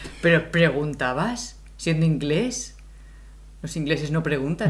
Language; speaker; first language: Spanish; native; Spanish